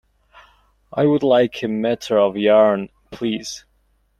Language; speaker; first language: English; non-native, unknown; Mongolian